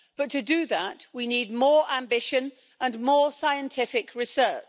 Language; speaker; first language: English; native; English